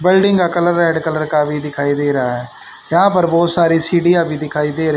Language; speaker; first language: Hindi; native; Hindi